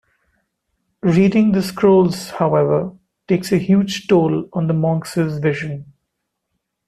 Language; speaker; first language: English; non-native, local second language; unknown